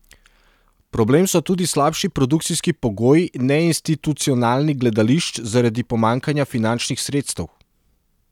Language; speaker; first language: Slovenian; non-native, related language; Serbian